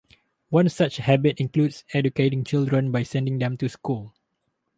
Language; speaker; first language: English; non-native, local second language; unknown